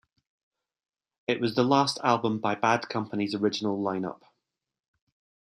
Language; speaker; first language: English; native; English